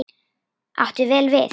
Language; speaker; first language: Icelandic; native; Icelandic